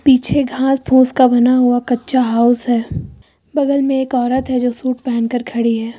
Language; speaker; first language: Hindi; native; Hindi